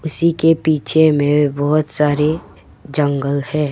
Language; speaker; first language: Hindi; non-native, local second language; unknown